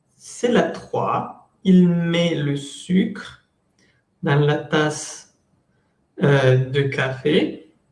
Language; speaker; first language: French; non-native, fluent; Spanish